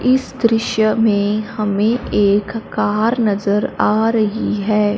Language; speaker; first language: Hindi; non-native, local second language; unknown